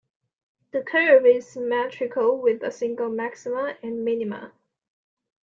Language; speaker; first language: English; non-native, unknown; Chinese